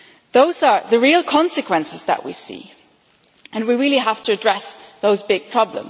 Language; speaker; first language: English; non-native, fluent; German